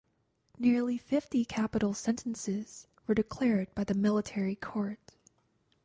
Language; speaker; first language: English; native; English